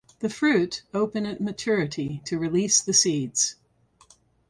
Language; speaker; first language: English; native; English